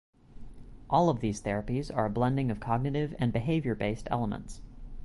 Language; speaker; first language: English; native; English